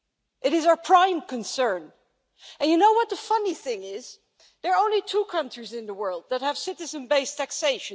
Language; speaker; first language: English; non-native, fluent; Dutch